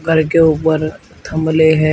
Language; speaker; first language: Hindi; native; Hindi